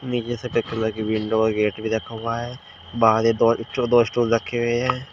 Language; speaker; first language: Hindi; native; Hindi